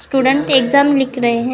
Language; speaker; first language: Hindi; non-native, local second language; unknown